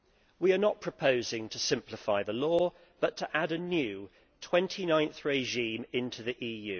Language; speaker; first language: English; native; English